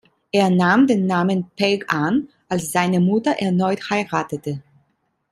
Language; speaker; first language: German; non-native, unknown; Italian